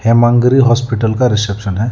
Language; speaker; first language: Hindi; non-native, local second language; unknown